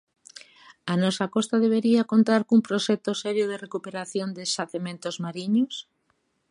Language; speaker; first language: Galician; native; Galician